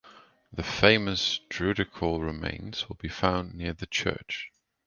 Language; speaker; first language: English; native; English